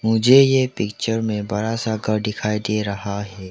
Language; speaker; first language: Hindi; non-native, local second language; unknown